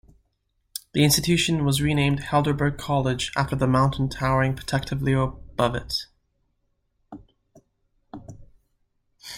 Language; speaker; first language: English; native; English